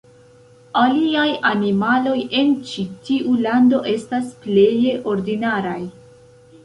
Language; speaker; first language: Esperanto; non-native, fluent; Central Kurdish